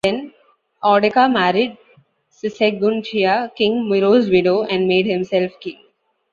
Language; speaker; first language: English; non-native, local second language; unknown